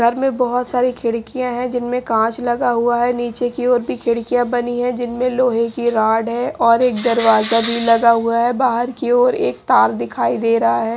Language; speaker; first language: Hindi; native; Hindi